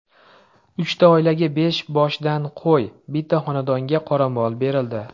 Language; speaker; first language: Uzbek; native; Uzbek